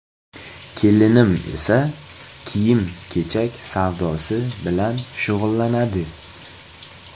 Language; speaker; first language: Uzbek; native; Uzbek